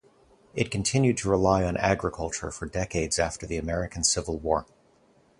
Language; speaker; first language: English; native; English